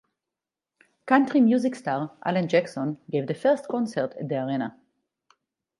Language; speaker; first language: English; non-native, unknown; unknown